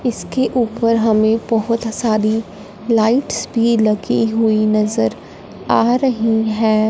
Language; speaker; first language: Hindi; non-native, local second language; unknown